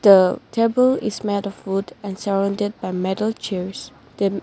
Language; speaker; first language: English; non-native, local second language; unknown